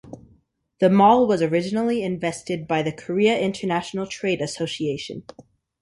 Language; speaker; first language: English; native; English